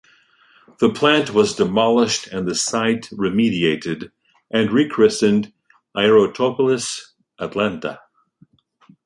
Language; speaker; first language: English; native; English